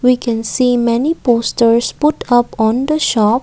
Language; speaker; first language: English; non-native, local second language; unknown